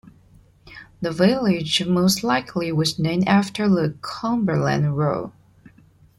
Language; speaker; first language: English; non-native, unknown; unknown